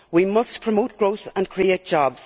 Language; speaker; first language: English; native; English